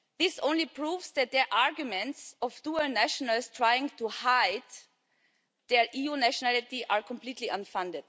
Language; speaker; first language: English; non-native, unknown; German